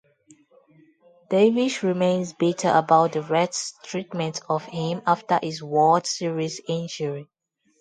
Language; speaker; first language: English; non-native, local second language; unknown